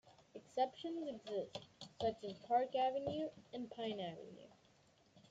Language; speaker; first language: English; native; English